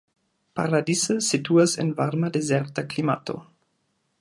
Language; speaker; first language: Esperanto; non-native, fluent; German